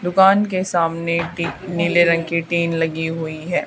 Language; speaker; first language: Hindi; native; Hindi